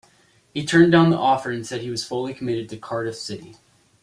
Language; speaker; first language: English; native; English